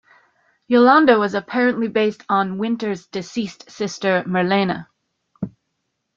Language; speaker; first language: English; native; English